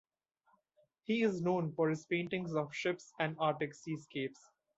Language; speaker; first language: English; non-native, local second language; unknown